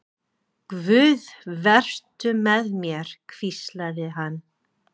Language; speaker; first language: Icelandic; non-native, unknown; English